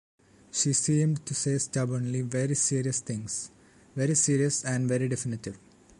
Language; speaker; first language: English; non-native, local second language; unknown